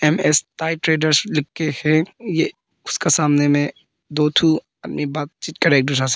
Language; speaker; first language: Hindi; early bilingual, other home language; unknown